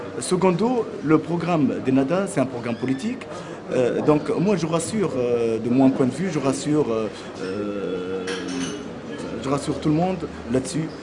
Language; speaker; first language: French; non-native, local second language; Arabic